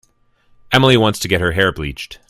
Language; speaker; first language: English; native; English